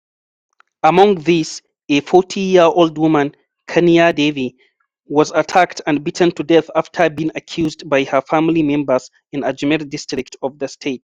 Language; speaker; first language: English; non-native, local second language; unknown